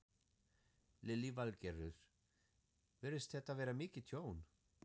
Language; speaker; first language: Icelandic; non-native, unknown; German